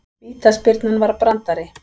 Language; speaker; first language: Icelandic; native; Icelandic